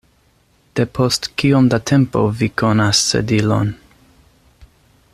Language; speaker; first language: Esperanto; non-native, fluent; English